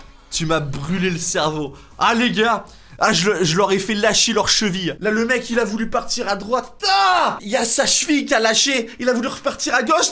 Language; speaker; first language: French; native; French